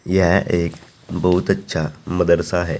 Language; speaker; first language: Hindi; native; Hindi